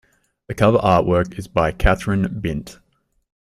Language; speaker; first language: English; native; English